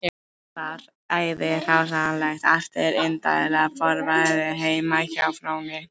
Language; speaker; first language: Icelandic; native; Icelandic